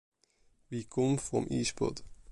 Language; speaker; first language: English; non-native, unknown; Dutch